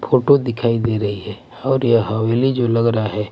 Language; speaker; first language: Hindi; non-native, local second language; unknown